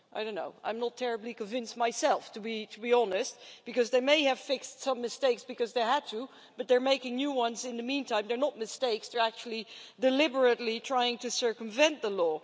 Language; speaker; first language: English; non-native, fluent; Dutch